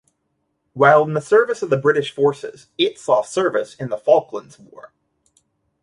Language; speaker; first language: English; native; English